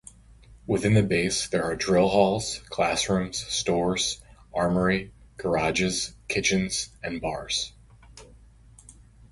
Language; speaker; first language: English; native; English